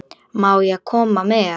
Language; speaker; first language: Icelandic; non-native, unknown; Polish